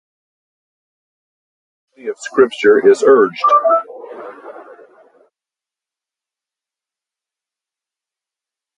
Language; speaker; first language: English; native; English